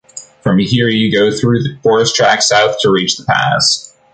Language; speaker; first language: English; native; English